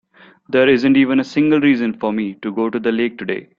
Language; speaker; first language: English; non-native, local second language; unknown